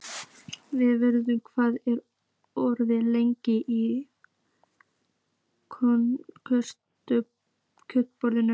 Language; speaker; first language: Icelandic; native; Icelandic